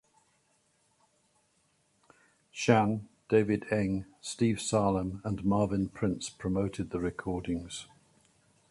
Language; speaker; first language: English; native; English